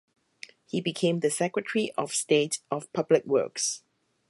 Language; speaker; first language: English; non-native, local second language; Cantonese